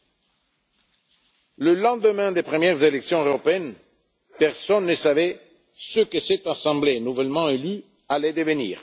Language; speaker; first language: French; non-native, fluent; Italian